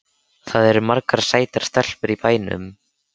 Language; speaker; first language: Icelandic; native; Icelandic